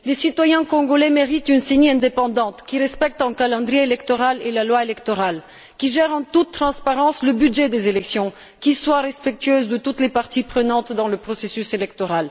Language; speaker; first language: French; non-native, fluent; Bulgarian